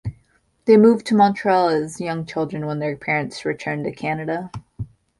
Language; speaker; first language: English; native; English